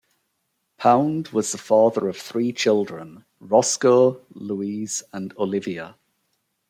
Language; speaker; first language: English; native; English